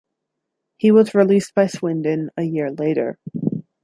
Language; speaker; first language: English; native; English